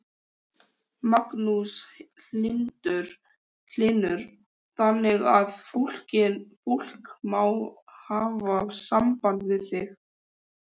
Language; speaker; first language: Icelandic; native; Icelandic